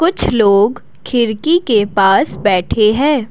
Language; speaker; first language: Hindi; non-native, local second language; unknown